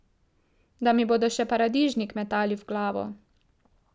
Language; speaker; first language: Slovenian; native; Slovenian